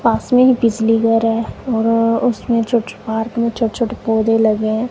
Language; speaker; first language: Hindi; non-native, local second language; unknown